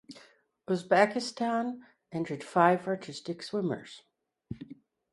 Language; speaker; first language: English; native; English